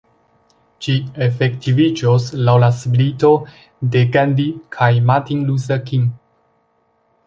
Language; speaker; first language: Esperanto; non-native, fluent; Chinese